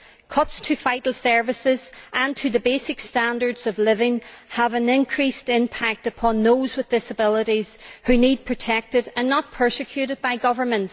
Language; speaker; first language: English; native; English